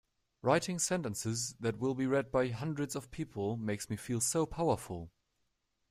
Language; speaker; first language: English; non-native, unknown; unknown